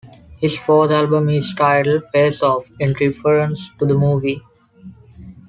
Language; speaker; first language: English; non-native, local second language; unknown